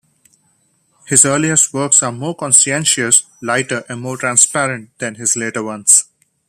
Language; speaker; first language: English; non-native, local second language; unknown